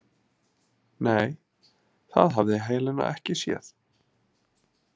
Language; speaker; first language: Icelandic; native; Icelandic